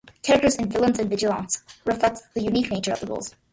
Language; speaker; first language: English; early bilingual, other home language; Malayalam